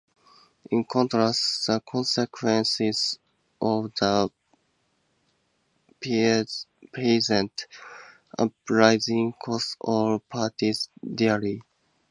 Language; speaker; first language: English; native; English